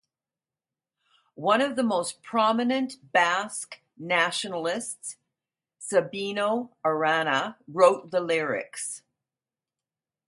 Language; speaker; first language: English; native; English